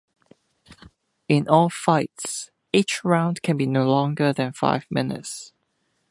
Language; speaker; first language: English; native; English